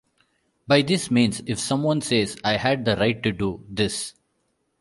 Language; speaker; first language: English; non-native, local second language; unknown